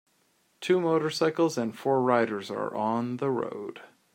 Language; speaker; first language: English; native; English